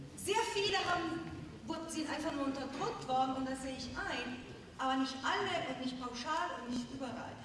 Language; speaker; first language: German; non-native, fluent; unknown